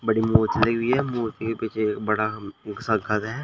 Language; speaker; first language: Hindi; native; Hindi